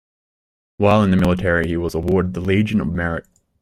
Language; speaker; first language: English; native; English